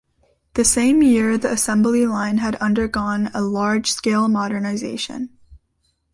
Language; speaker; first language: English; native; English